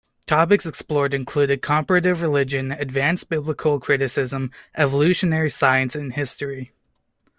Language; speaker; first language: English; native; English